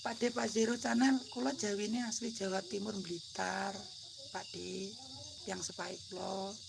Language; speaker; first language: Indonesian; non-native, local second language; Javanese